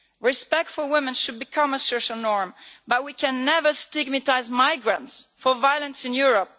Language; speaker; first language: English; non-native, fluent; Italian